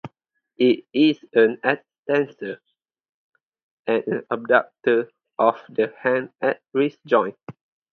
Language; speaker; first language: English; non-native, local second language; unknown